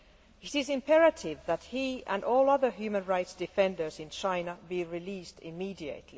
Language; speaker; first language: English; non-native, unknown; Finnish